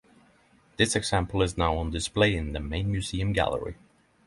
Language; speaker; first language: English; non-native, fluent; Norwegian